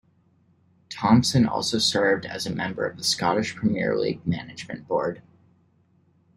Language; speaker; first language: English; native; English